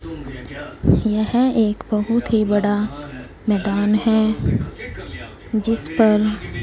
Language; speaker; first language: Hindi; non-native, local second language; Punjabi